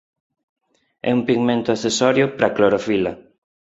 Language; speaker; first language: Galician; non-native, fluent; Spanish